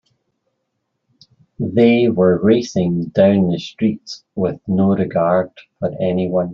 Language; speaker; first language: English; native; English